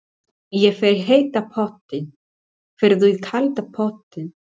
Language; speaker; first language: Icelandic; non-native, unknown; Spanish